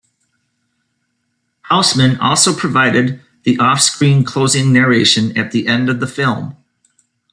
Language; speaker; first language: English; native; English